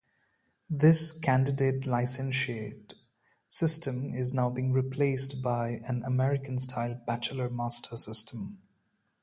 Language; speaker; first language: English; non-native, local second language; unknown